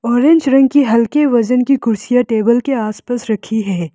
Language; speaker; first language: Hindi; non-native, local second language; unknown